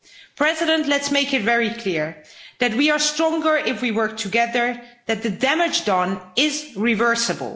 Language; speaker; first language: English; non-native, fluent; Dutch